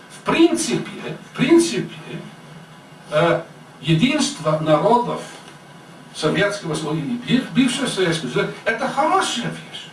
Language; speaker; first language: Russian; non-native, fluent; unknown